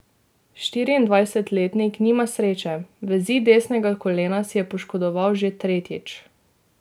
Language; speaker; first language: Slovenian; native; Slovenian